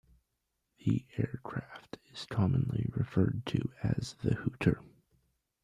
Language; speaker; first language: English; native; English